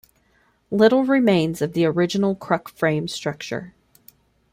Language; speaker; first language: English; native; English